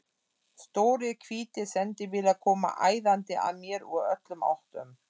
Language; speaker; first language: Icelandic; non-native, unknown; German